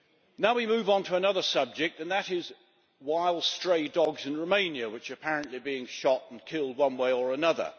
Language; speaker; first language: English; native; English